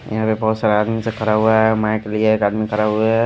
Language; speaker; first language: Hindi; non-native, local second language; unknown